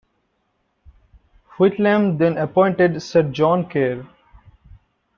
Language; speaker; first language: English; non-native, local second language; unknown